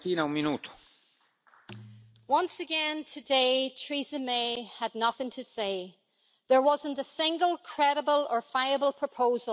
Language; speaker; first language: English; native; English